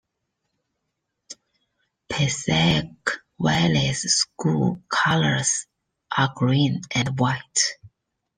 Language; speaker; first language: English; non-native, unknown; Chinese